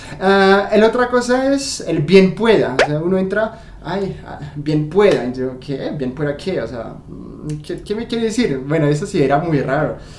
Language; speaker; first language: Spanish; non-native, fluent; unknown